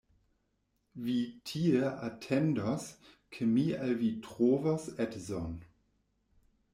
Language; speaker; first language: Esperanto; non-native, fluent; German